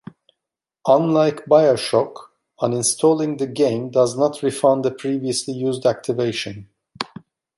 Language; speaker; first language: English; non-native, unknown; Turkish